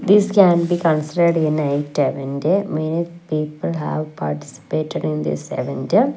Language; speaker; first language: English; non-native, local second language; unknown